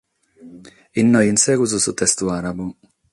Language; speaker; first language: Sardinian; non-native, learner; Catalan